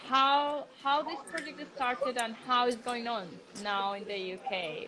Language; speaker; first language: English; non-native, fluent; Spanish